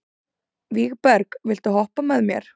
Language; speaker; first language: Icelandic; native; Icelandic